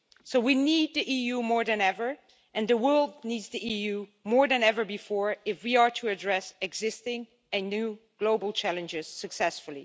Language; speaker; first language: English; non-native, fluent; Dutch